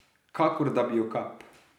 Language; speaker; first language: Slovenian; native; Slovenian